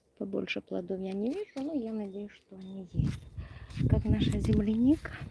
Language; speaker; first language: Russian; non-native, local second language; Ukrainian